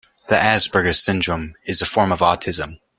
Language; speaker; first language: English; native; English